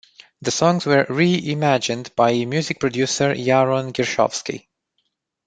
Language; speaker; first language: English; non-native, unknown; Romanian